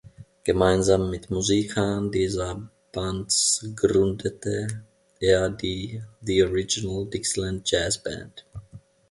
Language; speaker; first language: German; non-native, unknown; Finnish